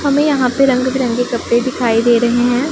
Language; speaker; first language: Hindi; non-native, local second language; Punjabi